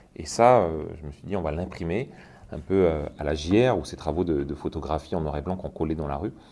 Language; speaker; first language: French; native; French